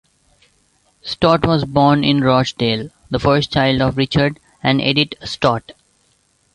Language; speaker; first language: English; non-native, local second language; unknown